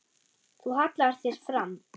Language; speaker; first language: Icelandic; non-native, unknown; German